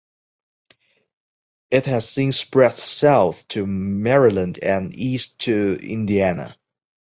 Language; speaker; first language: English; non-native, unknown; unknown